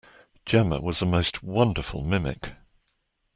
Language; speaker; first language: English; native; English